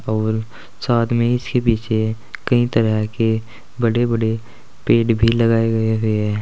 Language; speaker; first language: Hindi; native; Hindi